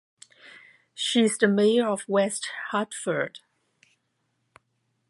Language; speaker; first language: English; non-native, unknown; Cantonese